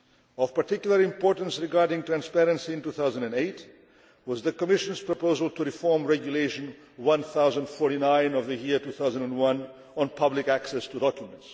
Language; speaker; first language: English; non-native, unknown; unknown